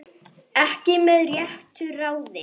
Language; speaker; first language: Icelandic; native; Icelandic